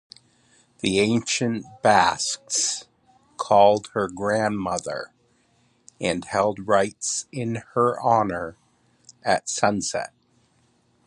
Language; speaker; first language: English; native; English